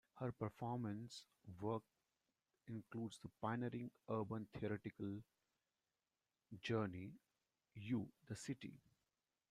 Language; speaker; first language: English; non-native, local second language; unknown